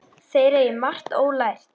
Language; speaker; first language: Icelandic; native; Icelandic